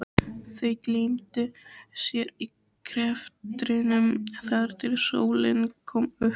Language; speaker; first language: Icelandic; native; Icelandic